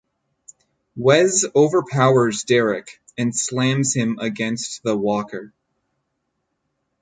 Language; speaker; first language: English; native; English